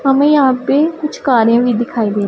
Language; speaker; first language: Hindi; non-native, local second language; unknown